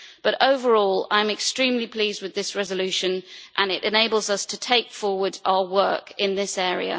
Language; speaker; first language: English; native; English